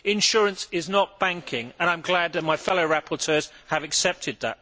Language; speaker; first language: English; native; English